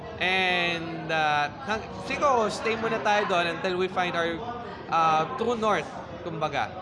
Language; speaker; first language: Filipino; non-native, local second language; Cebuano